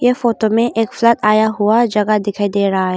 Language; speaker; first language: Hindi; non-native, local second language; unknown